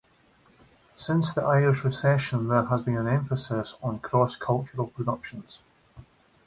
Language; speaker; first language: English; native; English